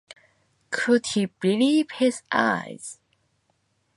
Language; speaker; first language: English; non-native, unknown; Japanese